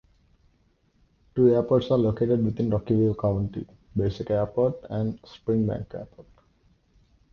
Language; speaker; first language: English; non-native, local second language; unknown